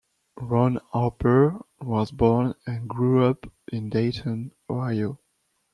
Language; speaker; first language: English; non-native, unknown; French